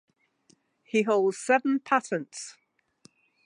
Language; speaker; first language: English; native; English